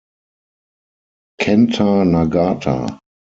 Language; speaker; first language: Spanish; non-native, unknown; German